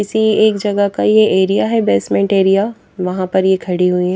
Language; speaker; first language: Hindi; native; Hindi